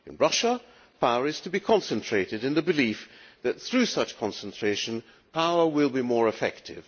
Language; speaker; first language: English; non-native, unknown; Hungarian